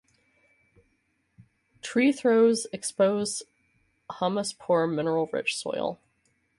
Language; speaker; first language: English; native; English